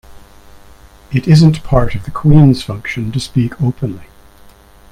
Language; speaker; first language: English; native; English